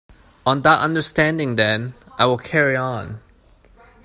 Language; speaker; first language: English; non-native, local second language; Cantonese